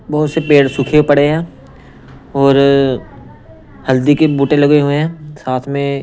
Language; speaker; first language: Hindi; non-native, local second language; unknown